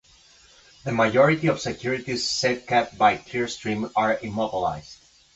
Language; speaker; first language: English; non-native, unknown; Spanish